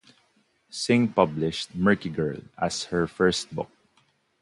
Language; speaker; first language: English; non-native, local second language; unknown